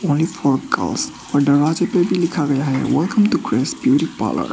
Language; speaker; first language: Hindi; non-native, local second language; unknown